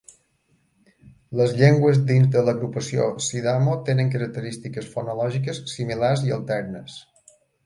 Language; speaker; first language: Catalan; native; Catalan